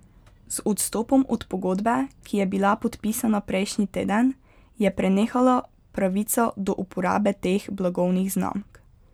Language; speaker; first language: Slovenian; native; Slovenian